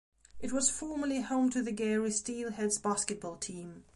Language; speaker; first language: English; non-native, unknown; Belarusian